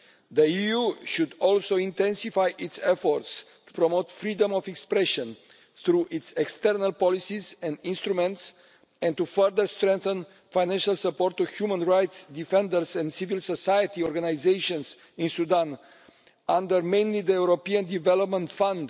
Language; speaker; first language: English; non-native, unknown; Romanian